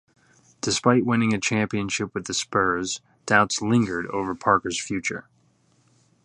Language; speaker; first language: English; native; English